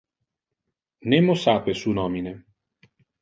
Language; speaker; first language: Interlingua; non-native, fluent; Italian